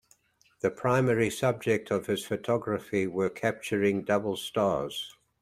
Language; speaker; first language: English; native; English